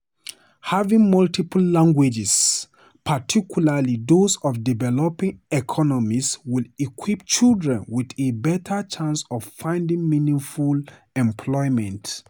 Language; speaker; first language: English; non-native, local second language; Hausa